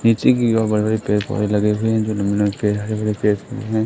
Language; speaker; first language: Hindi; native; Hindi